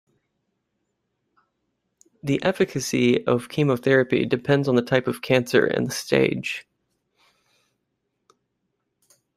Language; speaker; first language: English; native; English